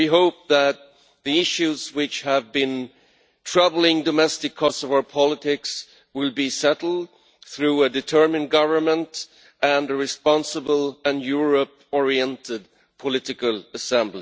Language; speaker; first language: English; non-native, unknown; Swedish